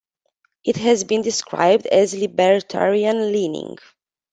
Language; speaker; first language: English; non-native, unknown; Romanian